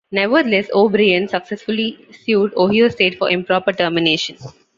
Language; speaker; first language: English; non-native, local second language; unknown